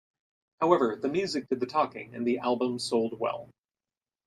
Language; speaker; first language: English; native; English